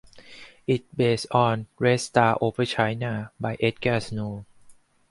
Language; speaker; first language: English; non-native, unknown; Thai